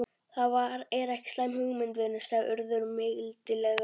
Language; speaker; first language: Icelandic; native; Icelandic